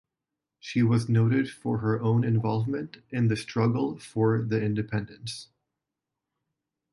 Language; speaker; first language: English; non-native, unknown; Spanish